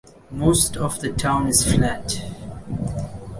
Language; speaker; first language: English; non-native, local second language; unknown